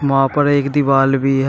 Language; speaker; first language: Hindi; native; Hindi